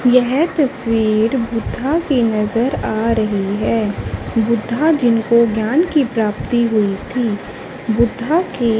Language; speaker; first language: Hindi; native; Hindi